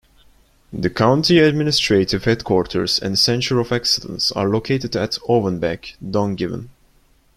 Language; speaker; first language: English; non-native, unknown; Turkish